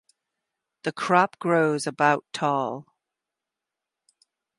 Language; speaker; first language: English; native; English